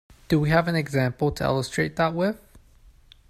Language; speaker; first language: English; non-native, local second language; Cantonese